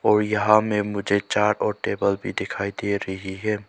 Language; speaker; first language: Hindi; non-native, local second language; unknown